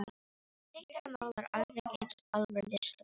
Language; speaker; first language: Icelandic; non-native, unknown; Filipino